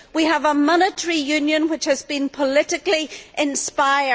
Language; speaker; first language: English; native; English